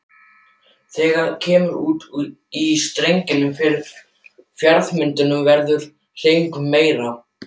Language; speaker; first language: Icelandic; non-native, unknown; German